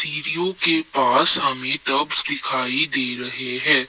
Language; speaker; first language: Hindi; non-native, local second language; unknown